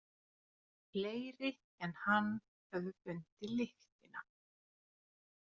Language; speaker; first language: Icelandic; non-native, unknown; Finnish